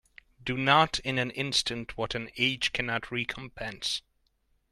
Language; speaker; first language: English; non-native, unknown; Hungarian